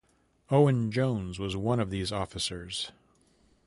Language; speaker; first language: English; native; English